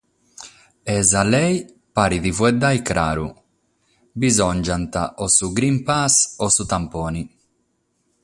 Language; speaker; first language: Sardinian; non-native, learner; Catalan